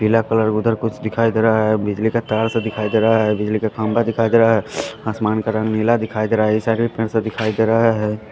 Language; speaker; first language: Hindi; non-native, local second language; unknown